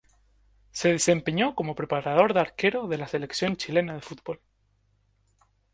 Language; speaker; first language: Spanish; native; Spanish